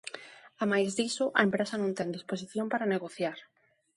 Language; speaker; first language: Galician; non-native, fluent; Spanish